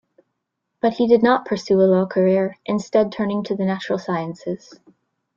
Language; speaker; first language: English; native; English